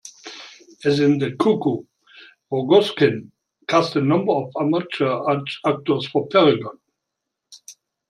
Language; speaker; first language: English; non-native, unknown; German